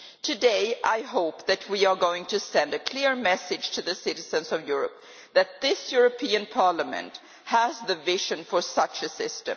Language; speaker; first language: English; non-native, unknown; Swedish